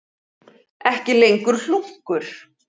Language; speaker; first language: Icelandic; native; Icelandic